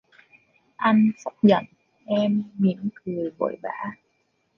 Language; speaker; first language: Vietnamese; early bilingual, heritage; Vietnamese